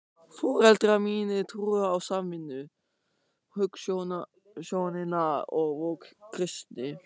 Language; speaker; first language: Icelandic; non-native, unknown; German